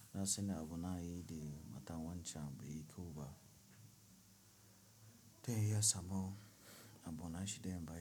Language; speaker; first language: Hausa; non-native, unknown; Tiv